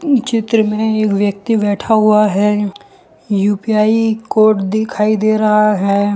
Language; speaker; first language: Hindi; non-native, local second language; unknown